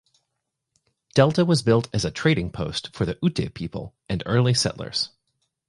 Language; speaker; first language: English; native; English